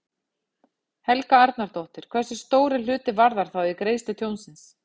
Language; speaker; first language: Icelandic; native; Icelandic